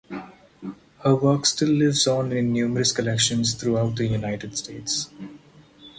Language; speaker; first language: English; non-native, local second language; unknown